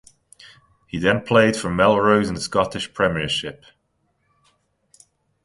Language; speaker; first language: English; non-native, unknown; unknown